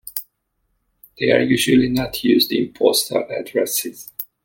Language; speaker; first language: English; native; English